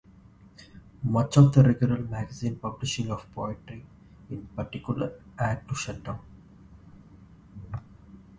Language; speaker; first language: English; non-native, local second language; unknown